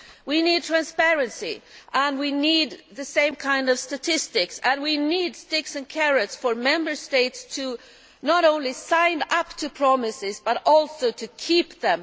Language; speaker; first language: English; non-native, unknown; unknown